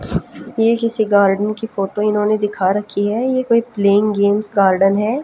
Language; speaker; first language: Hindi; native; Hindi